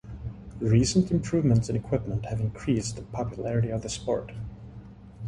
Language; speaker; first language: English; native; English